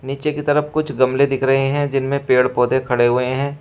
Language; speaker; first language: Hindi; native; Hindi